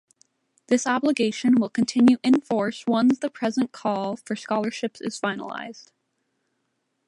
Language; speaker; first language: English; native; English